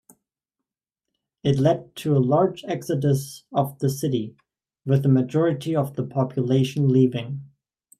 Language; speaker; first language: English; native; English